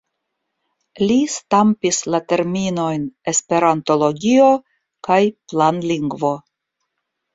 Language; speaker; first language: Esperanto; non-native, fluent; Russian